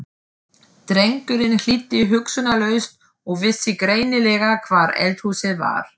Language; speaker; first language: Icelandic; non-native, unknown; German